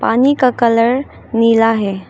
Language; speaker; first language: Hindi; early bilingual, other home language; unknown